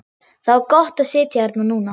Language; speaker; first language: Icelandic; non-native, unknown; German